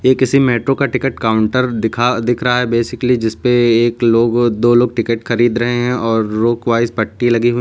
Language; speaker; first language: Hindi; native; Hindi